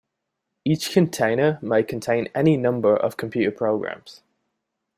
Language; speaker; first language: English; native; English